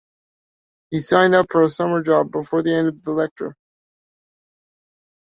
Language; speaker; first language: English; native; English